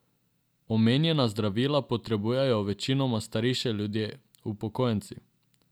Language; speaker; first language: Slovenian; non-native, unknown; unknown